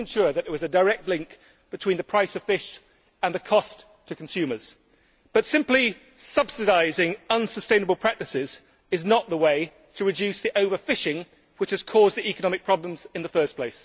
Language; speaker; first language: English; native; English